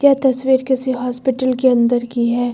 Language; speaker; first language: Hindi; native; Hindi